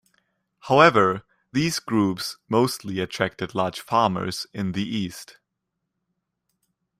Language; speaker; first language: English; non-native, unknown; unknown